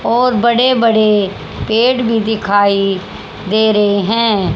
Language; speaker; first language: Hindi; native; Hindi